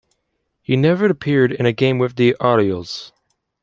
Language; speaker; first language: English; native; English